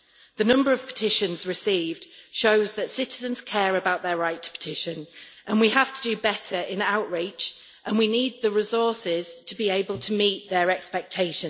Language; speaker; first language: English; native; English